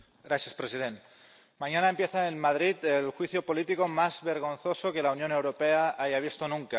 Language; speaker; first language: Spanish; non-native, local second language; Catalan